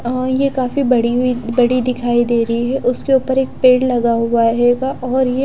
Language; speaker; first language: Hindi; non-native, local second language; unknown